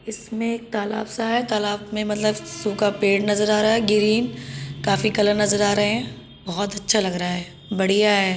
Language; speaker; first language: Hindi; native; Hindi